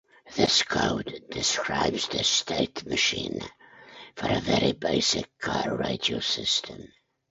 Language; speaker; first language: English; native; English